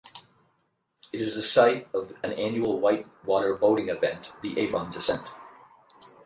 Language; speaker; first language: English; native; English